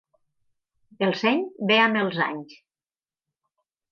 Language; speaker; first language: Catalan; native; Catalan